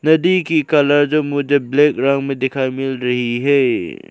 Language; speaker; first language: Hindi; non-native, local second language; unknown